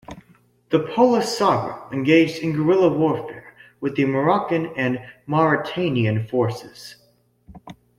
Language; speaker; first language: English; native; English